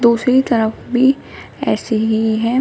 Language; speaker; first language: Hindi; native; Hindi